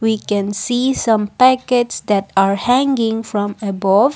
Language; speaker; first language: English; non-native, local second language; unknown